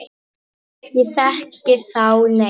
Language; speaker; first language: Icelandic; non-native, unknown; Polish